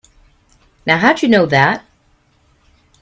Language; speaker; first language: English; native; English